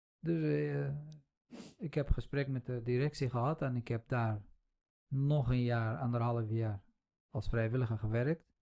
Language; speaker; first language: Dutch; non-native, fluent; Central Kurdish